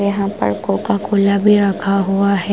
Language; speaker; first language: Hindi; non-native, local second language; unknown